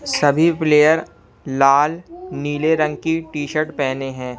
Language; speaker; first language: Hindi; non-native, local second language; Punjabi